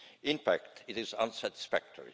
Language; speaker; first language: English; non-native, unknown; Estonian